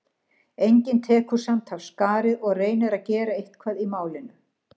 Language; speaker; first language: Icelandic; native; Icelandic